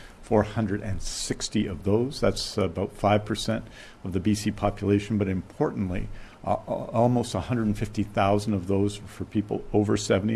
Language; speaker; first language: English; native; English